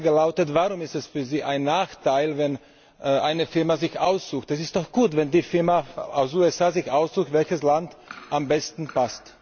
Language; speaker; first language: German; non-native, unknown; Slovak